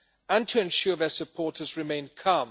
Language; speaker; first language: English; non-native, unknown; German